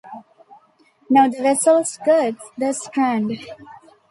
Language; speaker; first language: English; non-native, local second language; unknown